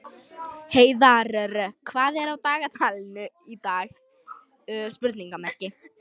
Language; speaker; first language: Icelandic; non-native, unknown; Lithuanian